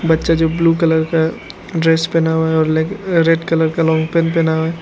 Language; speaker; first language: Hindi; non-native, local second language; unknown